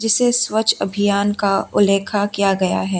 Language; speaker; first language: Hindi; non-native, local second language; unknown